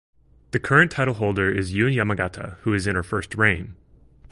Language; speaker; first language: English; native; English